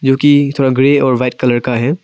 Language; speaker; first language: Hindi; non-native, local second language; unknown